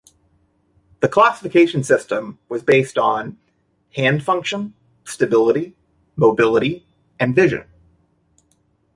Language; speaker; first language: English; native; English